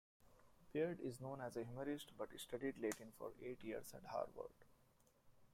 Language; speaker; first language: English; non-native, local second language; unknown